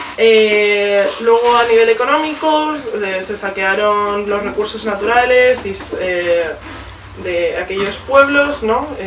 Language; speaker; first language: Spanish; early bilingual, other home language; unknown